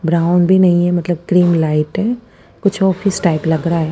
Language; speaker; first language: Hindi; non-native, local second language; Punjabi